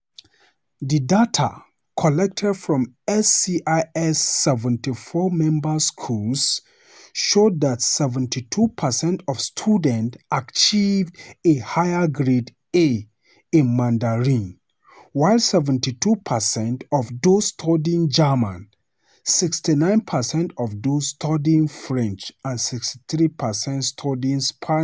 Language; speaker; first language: English; non-native, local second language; Hausa